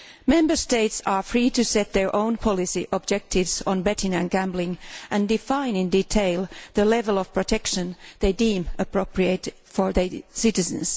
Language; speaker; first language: English; non-native, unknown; Finnish